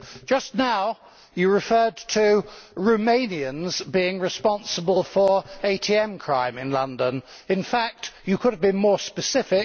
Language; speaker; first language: English; native; English